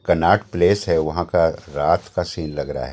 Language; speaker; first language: Hindi; native; Hindi